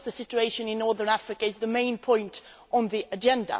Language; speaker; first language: English; non-native, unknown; Swedish